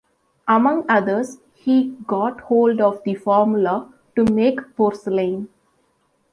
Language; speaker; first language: English; non-native, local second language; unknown